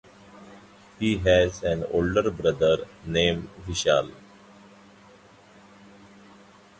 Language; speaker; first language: English; non-native, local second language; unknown